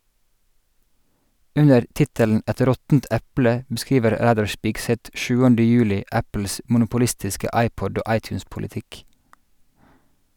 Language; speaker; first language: Norwegian; native; Norwegian